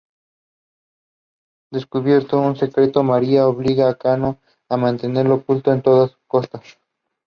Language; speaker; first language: English; non-native, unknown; Spanish